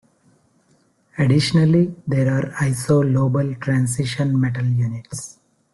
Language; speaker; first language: English; non-native, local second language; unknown